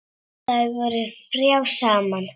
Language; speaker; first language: Icelandic; non-native, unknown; Czech